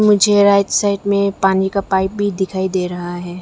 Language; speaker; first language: Hindi; non-native, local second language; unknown